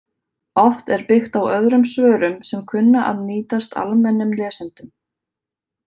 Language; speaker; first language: Icelandic; native; Icelandic